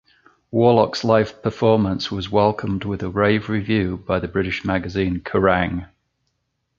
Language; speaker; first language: English; native; English